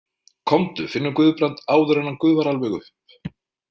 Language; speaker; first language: Icelandic; native; Icelandic